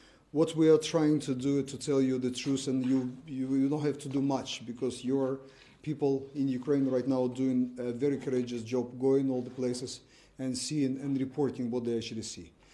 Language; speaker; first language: English; non-native, fluent; Ukrainian